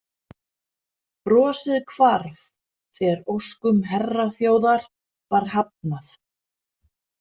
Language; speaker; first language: Icelandic; non-native, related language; Danish